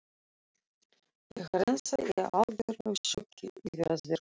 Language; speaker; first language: Icelandic; non-native, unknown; Russian